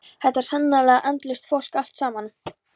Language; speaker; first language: Icelandic; non-native, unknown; Polish